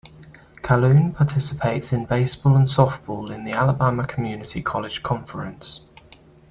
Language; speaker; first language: English; native; English